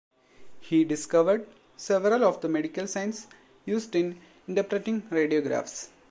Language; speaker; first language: English; non-native, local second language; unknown